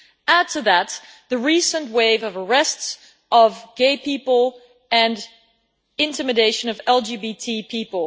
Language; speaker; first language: English; non-native, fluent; Dutch